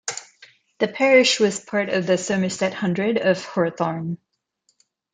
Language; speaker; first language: English; non-native, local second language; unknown